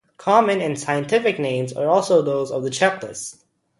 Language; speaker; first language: English; native; English